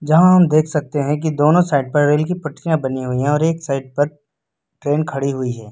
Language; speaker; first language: Hindi; native; Hindi